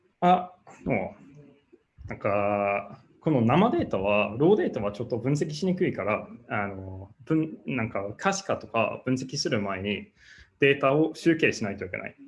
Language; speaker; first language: Japanese; non-native, fluent; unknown